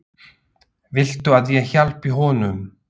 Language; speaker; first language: Icelandic; non-native, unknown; Slovak